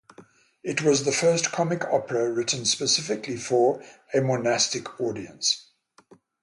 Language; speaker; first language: English; native; English